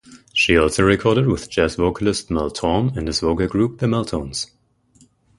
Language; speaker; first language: English; non-native, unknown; German